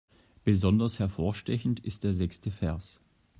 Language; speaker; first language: German; native; German